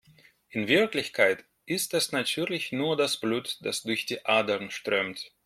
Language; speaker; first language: German; non-native, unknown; Russian